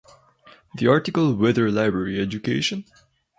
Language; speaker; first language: English; non-native, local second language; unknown